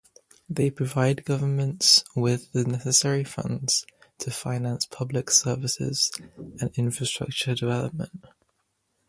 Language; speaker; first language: English; native; English